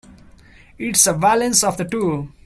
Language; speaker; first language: English; non-native, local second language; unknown